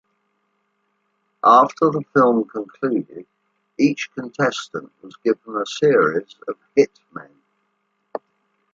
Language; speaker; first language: English; native; English